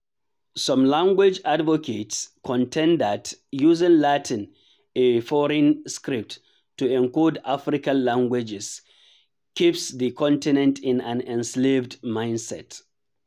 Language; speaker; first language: English; non-native, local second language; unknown